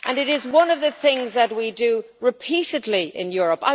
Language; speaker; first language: English; native; English